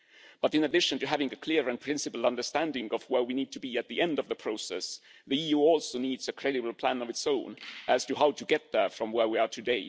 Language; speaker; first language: English; non-native, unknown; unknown